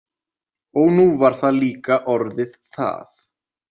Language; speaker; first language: Icelandic; native; Icelandic